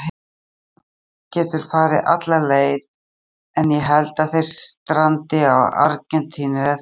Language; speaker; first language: Icelandic; native; Icelandic